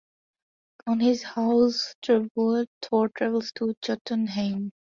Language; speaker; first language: English; non-native, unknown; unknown